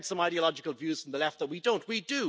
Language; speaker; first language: English; native; English